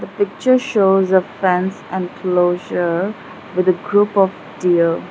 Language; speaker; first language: English; non-native, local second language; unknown